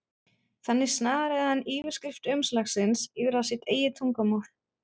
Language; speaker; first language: Icelandic; non-native, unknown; German